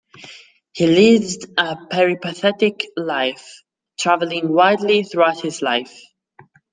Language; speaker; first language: English; non-native, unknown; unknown